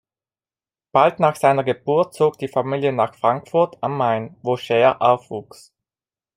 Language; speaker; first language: German; non-native, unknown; Italian